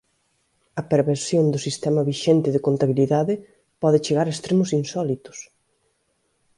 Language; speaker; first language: Galician; native; Galician